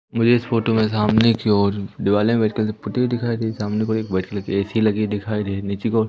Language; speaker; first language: Hindi; native; Hindi